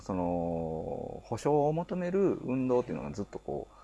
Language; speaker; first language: Japanese; native; Japanese